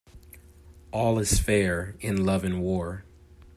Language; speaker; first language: English; native; English